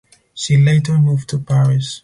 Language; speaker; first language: English; non-native, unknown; Spanish